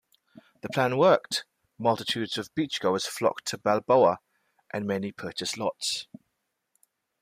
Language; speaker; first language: English; native; English